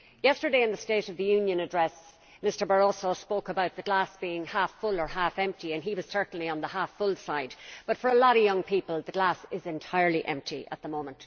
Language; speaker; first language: English; native; English